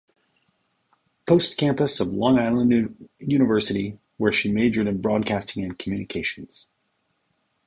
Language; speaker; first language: English; native; English